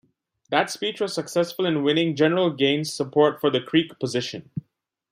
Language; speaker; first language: English; non-native, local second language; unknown